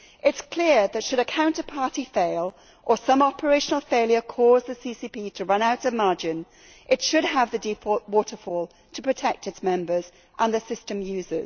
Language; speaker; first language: English; native; English